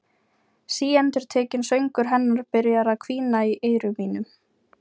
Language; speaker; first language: Icelandic; non-native, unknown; Ukrainian